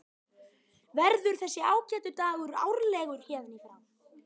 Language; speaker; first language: Icelandic; native; Icelandic